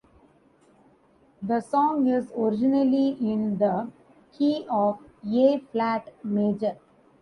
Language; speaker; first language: English; non-native, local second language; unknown